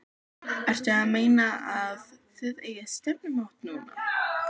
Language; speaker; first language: Icelandic; native; Icelandic